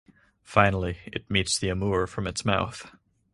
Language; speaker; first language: English; native; English